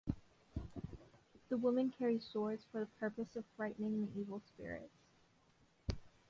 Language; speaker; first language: English; non-native, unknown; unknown